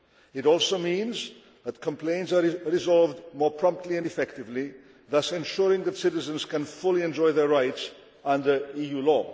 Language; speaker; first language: English; non-native, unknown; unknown